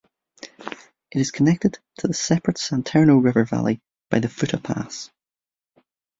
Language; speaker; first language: English; native; English